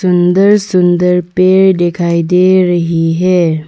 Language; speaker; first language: Hindi; early bilingual, other home language; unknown